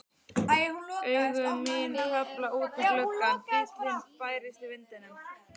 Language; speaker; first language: Icelandic; native; Icelandic